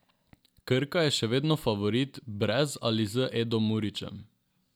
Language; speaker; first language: Slovenian; non-native, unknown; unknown